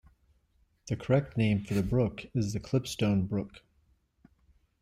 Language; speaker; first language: English; native; English